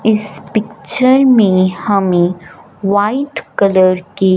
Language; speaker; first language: Hindi; non-native, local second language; Punjabi